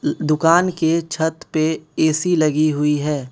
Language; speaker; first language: Hindi; non-native, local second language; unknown